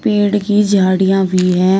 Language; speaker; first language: Hindi; native; Hindi